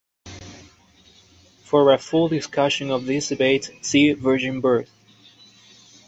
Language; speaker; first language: English; native; English